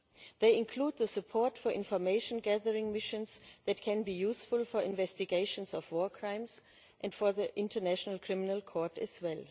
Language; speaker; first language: English; non-native, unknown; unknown